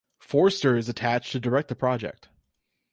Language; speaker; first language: English; native; English